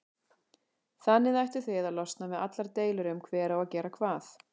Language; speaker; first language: Icelandic; native; Icelandic